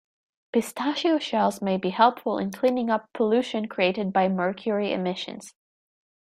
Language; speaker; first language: English; native; English